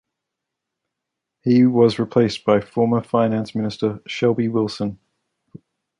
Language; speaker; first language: English; native; English